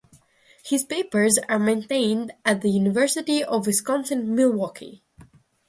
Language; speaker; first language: English; non-native, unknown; Russian